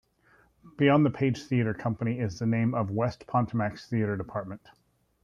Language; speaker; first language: English; native; English